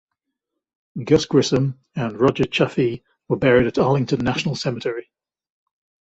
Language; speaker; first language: English; native; English